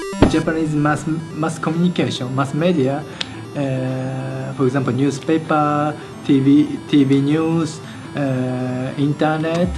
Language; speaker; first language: English; non-native, learner; Japanese